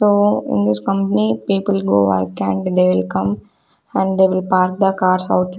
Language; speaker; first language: English; non-native, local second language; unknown